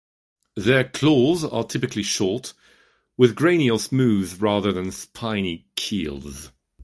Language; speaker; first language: English; non-native, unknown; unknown